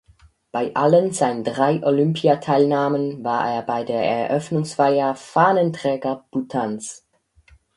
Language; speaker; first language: German; native; German